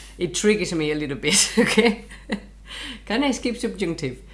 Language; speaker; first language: English; non-native, fluent; Spanish